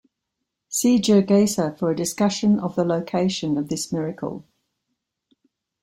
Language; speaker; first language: English; native; English